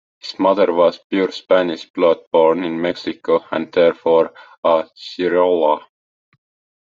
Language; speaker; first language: English; non-native, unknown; Estonian